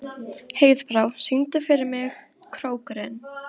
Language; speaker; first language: Icelandic; native; Icelandic